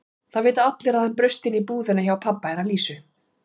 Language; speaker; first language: Icelandic; native; Icelandic